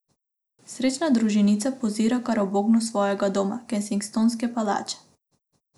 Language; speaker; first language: Slovenian; non-native, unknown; Macedonian